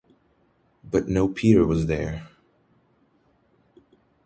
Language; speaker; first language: English; native; English